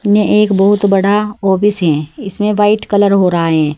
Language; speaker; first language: Hindi; native; Hindi